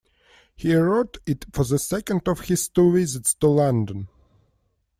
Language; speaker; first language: English; non-native, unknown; Russian